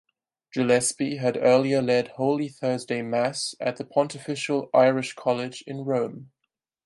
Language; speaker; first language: English; non-native, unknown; German